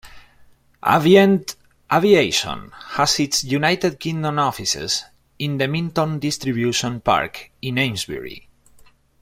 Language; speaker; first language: English; non-native, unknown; Spanish